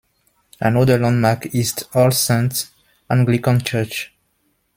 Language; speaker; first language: English; non-native, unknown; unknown